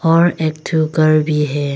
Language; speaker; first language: Hindi; early bilingual, other home language; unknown